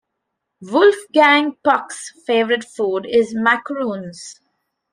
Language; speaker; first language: English; non-native, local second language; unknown